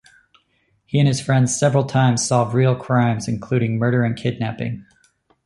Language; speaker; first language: English; native; English